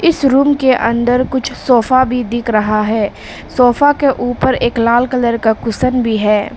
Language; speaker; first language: Hindi; early bilingual, other home language; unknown